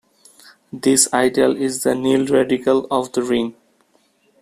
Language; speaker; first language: English; non-native, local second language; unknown